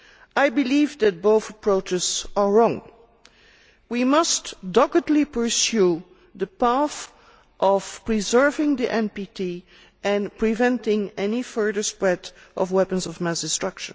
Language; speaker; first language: English; non-native, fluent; Dutch